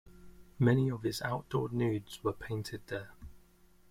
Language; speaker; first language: English; native; English